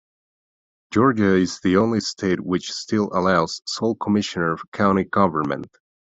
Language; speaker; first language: English; non-native, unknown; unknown